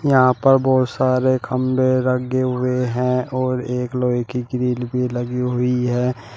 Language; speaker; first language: Hindi; native; Hindi